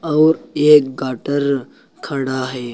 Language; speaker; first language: Hindi; native; Hindi